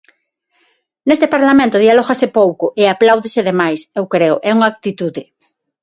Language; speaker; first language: Galician; non-native, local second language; Spanish